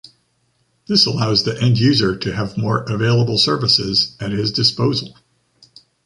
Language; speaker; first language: English; native; English